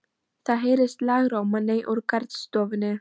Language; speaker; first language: Icelandic; non-native, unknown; Polish